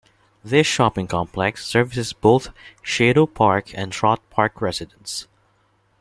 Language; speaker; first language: English; non-native, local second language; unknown